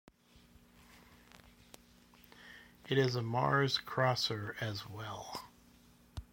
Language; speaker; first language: English; native; English